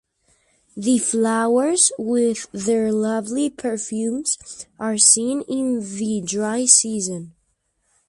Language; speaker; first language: English; native; English